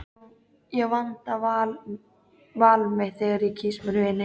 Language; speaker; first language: Icelandic; native; Icelandic